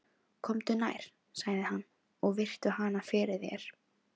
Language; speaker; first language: Icelandic; non-native, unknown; Filipino